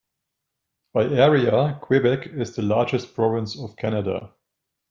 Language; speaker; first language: English; non-native, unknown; German